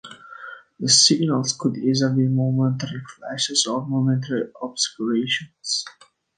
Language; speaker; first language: English; native; English